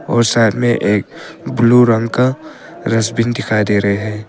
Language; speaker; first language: Hindi; early bilingual, other home language; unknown